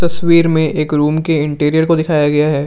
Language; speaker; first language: Hindi; non-native, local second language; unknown